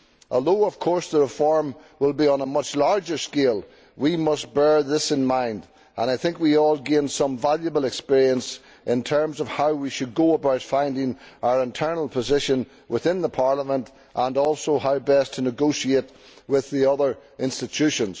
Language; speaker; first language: English; native; English